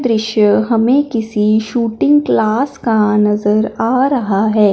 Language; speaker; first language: Hindi; non-native, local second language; Punjabi